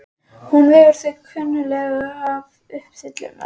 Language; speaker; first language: Icelandic; native; Icelandic